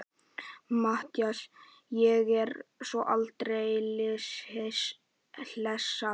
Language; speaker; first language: Icelandic; native; Icelandic